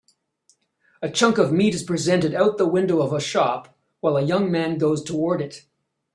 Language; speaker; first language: English; native; English